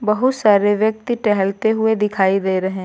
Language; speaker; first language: Hindi; native; Hindi